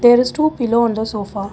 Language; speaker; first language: English; non-native, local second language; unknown